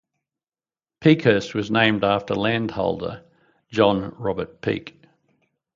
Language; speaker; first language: English; native; English